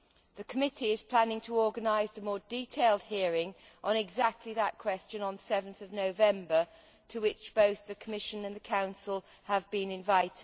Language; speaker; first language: English; native; English